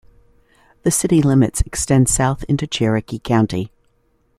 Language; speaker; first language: English; native; English